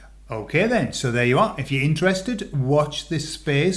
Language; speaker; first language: English; native; English